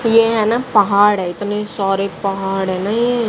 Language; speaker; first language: Hindi; native; Hindi